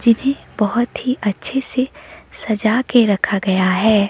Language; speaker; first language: Hindi; non-native, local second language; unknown